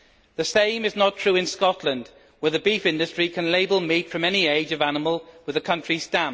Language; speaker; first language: English; native; English